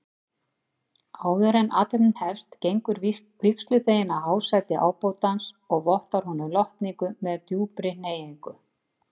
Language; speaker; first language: Icelandic; native; Icelandic